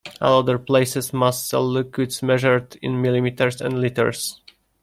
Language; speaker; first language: English; non-native, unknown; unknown